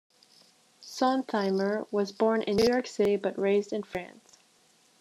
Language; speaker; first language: English; native; English